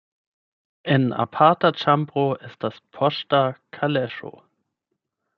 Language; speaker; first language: Esperanto; non-native, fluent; German